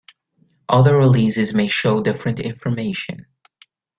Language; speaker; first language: English; native; English